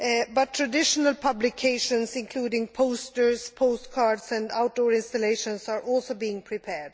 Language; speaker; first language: English; non-native, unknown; Swedish